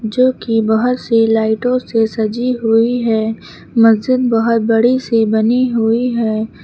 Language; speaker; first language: Hindi; native; Hindi